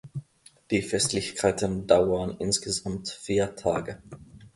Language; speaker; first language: German; non-native, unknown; Finnish